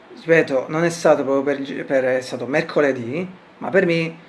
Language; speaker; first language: Italian; native; Italian